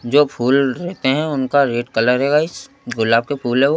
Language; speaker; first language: Hindi; native; Hindi